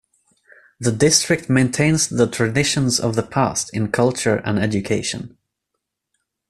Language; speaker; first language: English; non-native, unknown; Swedish